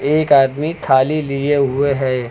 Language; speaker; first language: Hindi; native; Hindi